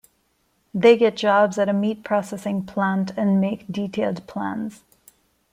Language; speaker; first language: English; non-native, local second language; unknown